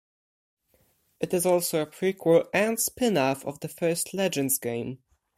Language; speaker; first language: English; non-native, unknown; Polish